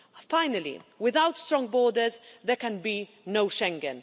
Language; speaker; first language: English; non-native, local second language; Maltese